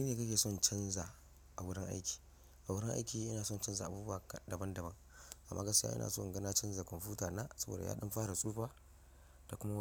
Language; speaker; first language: Hausa; non-native, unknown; Yoruba